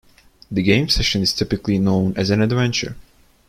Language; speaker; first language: English; non-native, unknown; Turkish